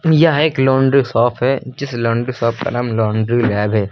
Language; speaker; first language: Hindi; native; Hindi